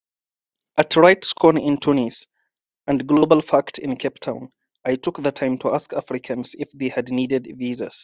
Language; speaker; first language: English; non-native, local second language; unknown